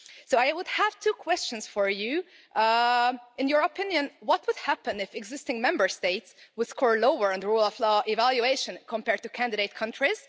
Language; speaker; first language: English; non-native, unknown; Hungarian